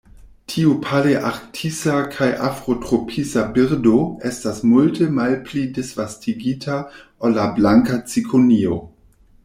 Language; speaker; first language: Esperanto; non-native, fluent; German